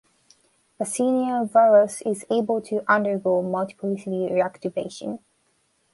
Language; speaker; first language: English; non-native, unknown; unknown